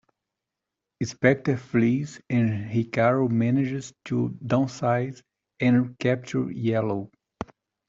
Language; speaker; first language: English; native; English